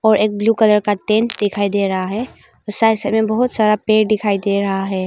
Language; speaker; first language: Hindi; non-native, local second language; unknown